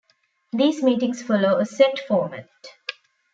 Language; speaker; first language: English; non-native, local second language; Tamil